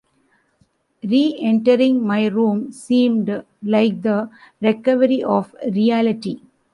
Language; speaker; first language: English; non-native, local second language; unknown